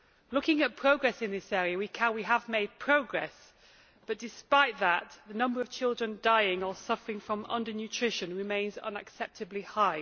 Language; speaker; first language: English; native; English